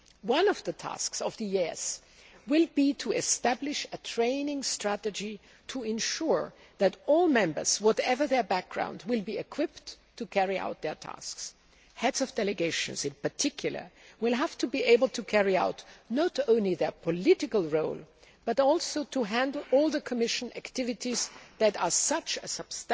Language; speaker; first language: English; non-native, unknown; German